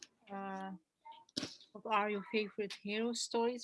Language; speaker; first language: English; non-native, learner; Turkish